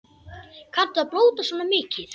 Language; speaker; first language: Icelandic; native; Icelandic